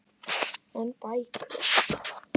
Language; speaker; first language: Icelandic; native; Icelandic